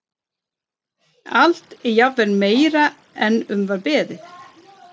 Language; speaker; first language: Icelandic; non-native, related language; Swedish